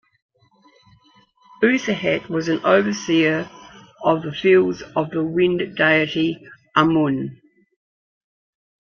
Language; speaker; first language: English; native; English